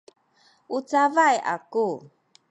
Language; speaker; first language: Sakizaya; non-native, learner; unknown